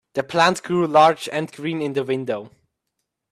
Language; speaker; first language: English; native; English